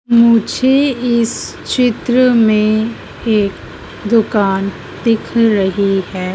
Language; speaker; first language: Hindi; native; Hindi